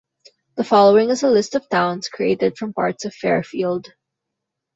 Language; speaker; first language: English; non-native, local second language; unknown